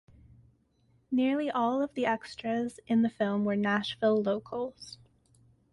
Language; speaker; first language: English; native; English